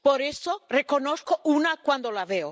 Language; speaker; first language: Spanish; non-native, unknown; Portuguese